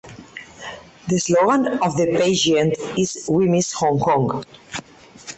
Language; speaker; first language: English; non-native, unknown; Catalan